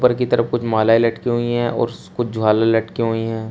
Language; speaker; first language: Hindi; native; Hindi